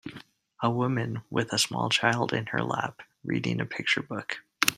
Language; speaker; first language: English; native; English